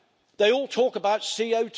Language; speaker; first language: English; native; English